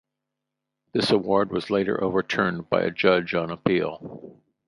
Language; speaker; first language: English; native; English